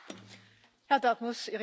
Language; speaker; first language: English; native; English